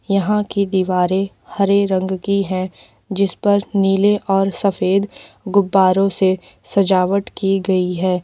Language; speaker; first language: Hindi; native; Hindi